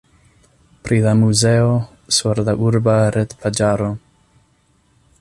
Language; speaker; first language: Esperanto; non-native, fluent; English